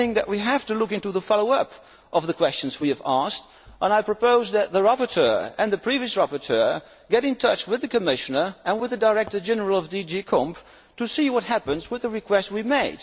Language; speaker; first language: English; non-native, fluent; Dutch